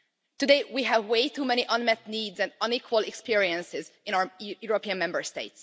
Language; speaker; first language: English; non-native, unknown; Hungarian